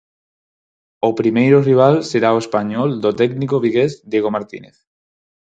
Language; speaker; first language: Galician; non-native, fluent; Spanish